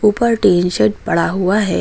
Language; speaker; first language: Hindi; native; Hindi